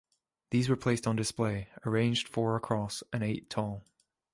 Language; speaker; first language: English; native; English